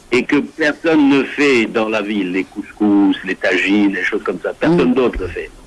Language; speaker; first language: French; native; French